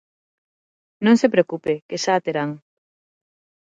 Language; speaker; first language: Galician; non-native, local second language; Spanish